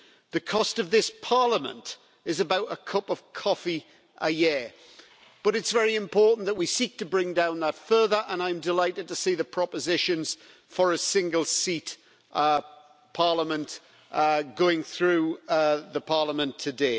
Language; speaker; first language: English; native; English